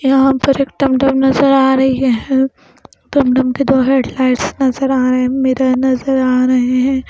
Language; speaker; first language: Hindi; non-native, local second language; Punjabi